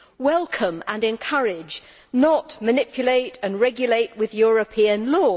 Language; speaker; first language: English; native; English